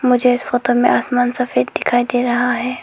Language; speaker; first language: Hindi; non-native, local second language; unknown